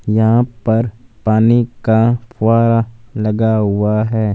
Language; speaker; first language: Hindi; non-native, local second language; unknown